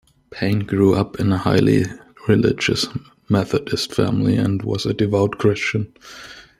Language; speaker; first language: English; non-native, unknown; German